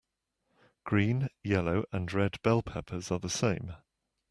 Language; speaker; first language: English; native; English